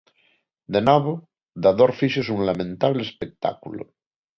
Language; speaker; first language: Galician; non-native, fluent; Spanish